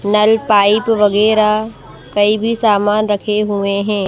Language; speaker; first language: Hindi; native; Hindi